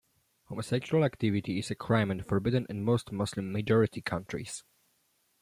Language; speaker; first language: English; non-native, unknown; Polish